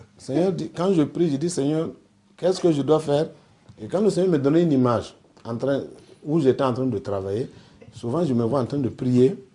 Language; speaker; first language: French; non-native, local second language; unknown